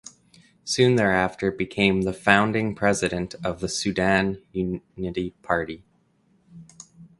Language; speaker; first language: English; native; English